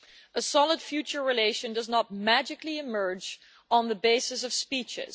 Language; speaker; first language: English; non-native, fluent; Dutch